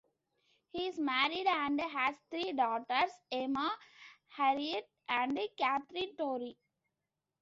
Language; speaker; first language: English; non-native, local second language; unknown